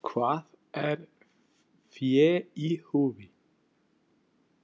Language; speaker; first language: Icelandic; non-native, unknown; Spanish